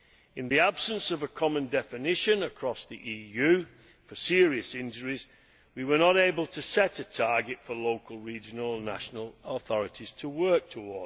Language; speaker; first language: English; native; English